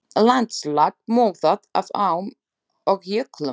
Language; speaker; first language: Icelandic; non-native, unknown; Slovak